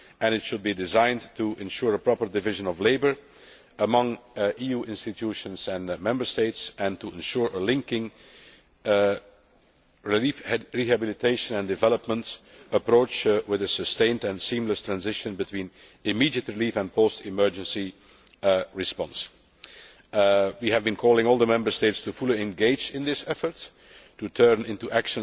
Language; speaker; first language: English; non-native, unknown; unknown